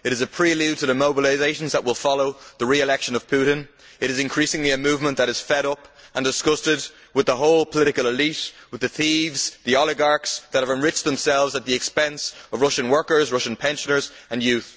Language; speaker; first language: English; native; English